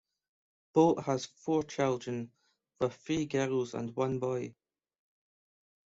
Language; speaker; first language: English; native; English